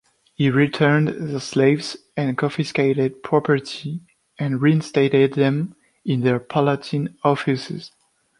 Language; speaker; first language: English; non-native, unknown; French